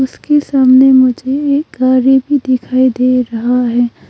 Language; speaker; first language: Hindi; early bilingual, other home language; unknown